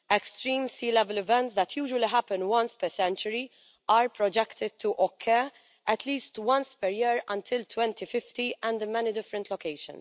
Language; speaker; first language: English; non-native, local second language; Maltese